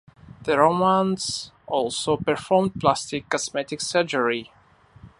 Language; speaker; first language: English; non-native, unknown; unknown